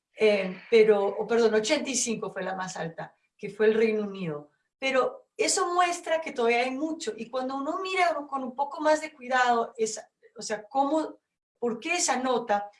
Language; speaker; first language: Spanish; non-native, fluent; Portuguese